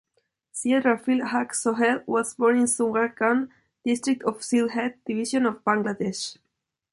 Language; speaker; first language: English; non-native, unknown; Spanish